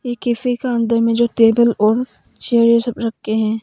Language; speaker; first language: Hindi; non-native, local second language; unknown